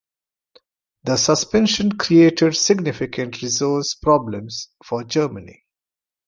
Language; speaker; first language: English; non-native, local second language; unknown